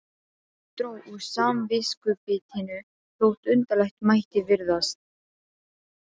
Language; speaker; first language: Icelandic; non-native, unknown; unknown